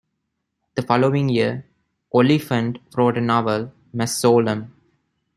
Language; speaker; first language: English; non-native, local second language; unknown